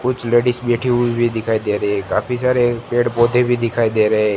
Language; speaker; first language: Hindi; non-native, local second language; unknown